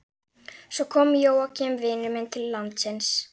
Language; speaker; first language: Icelandic; native; Icelandic